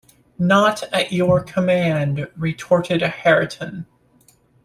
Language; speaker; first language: English; native; English